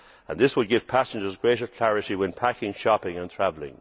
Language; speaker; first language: English; native; English